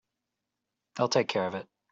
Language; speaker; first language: English; native; English